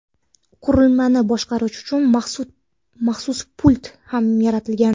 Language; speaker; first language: Uzbek; non-native, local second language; Kara-Kalpak